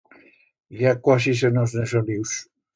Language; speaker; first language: Aragonese; native; Aragonese